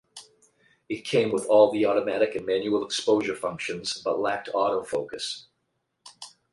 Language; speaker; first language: English; native; English